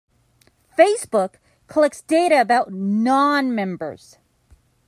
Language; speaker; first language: English; native; English